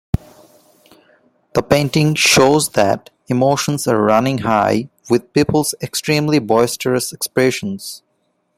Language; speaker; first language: English; non-native, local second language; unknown